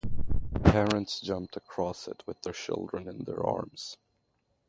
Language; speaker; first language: English; native; English